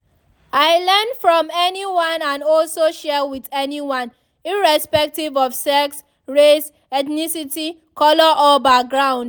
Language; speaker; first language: English; non-native, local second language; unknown